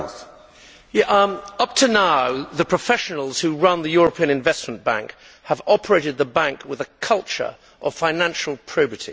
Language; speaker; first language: English; native; English